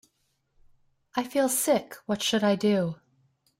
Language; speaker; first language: English; native; English